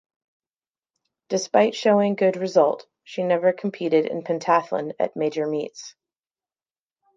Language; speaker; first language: English; native; English